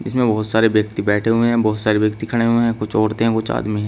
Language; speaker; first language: Hindi; native; Hindi